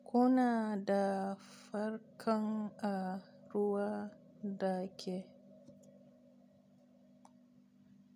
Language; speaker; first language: Hausa; native; Hausa